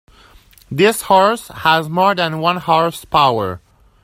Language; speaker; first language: English; native; English